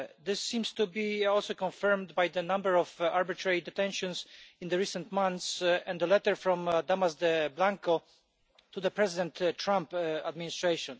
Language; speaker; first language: English; non-native, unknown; Polish